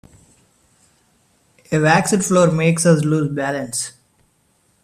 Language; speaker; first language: English; non-native, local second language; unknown